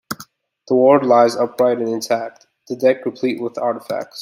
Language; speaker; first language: English; native; English